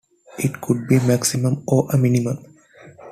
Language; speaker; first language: English; non-native, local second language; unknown